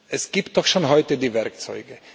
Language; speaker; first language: German; non-native, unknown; Slovak